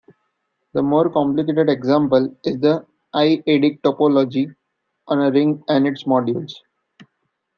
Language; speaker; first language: English; non-native, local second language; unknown